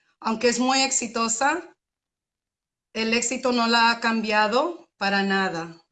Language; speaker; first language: Spanish; early bilingual, other home language; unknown